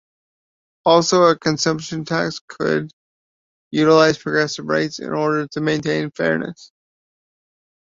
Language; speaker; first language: English; native; English